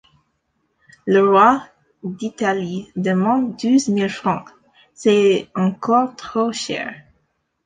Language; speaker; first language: French; non-native, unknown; English